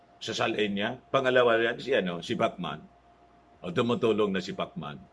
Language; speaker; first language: Filipino; non-native, local second language; Cebuano